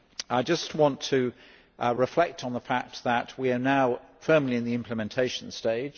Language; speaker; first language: English; native; English